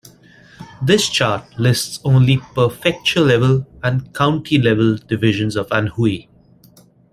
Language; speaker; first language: English; non-native, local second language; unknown